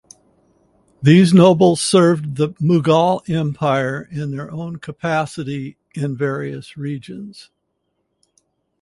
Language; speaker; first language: English; native; English